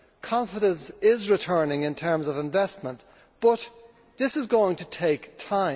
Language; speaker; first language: English; native; English